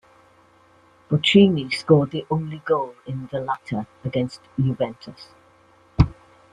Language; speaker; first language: English; native; English